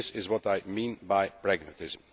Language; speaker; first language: English; non-native, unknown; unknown